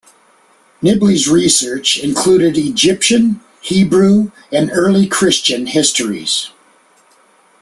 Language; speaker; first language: English; native; English